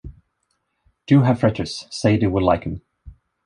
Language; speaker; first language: English; non-native, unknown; Swedish